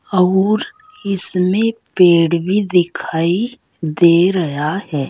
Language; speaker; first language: Hindi; native; Hindi